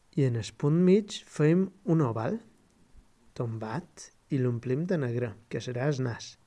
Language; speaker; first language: Catalan; native; Catalan